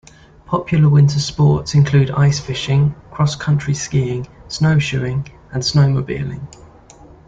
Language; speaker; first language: English; native; English